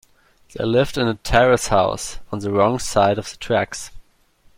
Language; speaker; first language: English; non-native, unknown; German